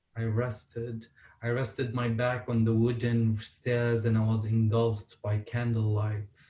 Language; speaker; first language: English; non-native, fluent; Arabic